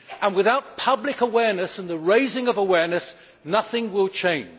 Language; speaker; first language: English; native; English